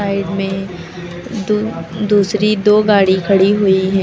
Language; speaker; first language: Hindi; native; Hindi